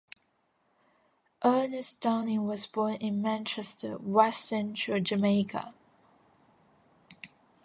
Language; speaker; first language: English; non-native, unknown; Chinese